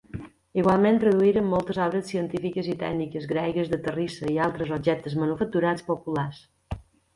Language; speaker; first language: Catalan; native; Catalan